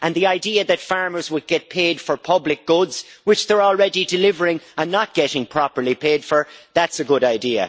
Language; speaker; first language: English; native; English